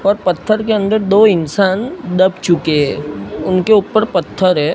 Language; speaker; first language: Hindi; non-native, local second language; Gujarati